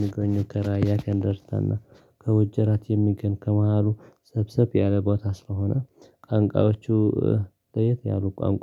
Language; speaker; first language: Amharic; non-native, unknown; Tigrinya